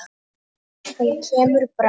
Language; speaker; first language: Icelandic; non-native, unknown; Polish